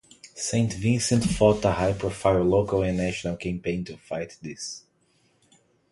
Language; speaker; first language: English; non-native, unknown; Portuguese